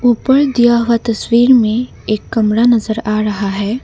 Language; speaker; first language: Hindi; non-native, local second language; Assamese